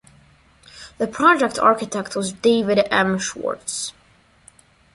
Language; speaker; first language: English; non-native, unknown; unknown